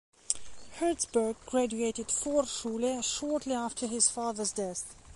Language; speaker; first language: English; non-native, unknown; Belarusian